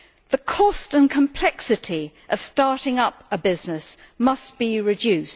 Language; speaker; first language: English; native; English